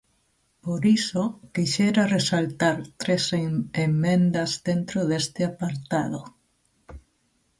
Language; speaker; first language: Galician; native; Galician